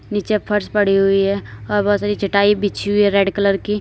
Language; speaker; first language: Hindi; native; Hindi